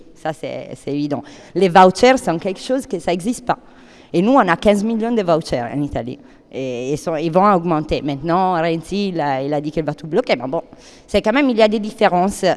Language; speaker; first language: French; non-native, fluent; Italian